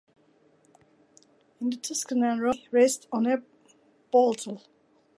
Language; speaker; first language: English; non-native, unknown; Turkish